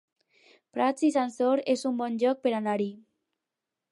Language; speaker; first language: Catalan; non-native, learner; Spanish